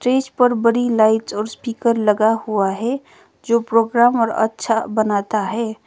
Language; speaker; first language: Hindi; non-native, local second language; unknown